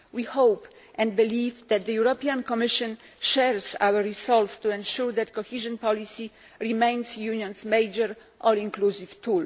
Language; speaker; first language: English; non-native, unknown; Polish